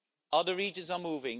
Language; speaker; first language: English; non-native, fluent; Dutch